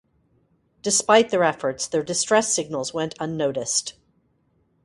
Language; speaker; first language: English; native; English